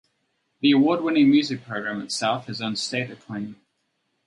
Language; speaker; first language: English; native; English